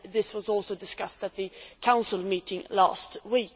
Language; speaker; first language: English; non-native, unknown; Swedish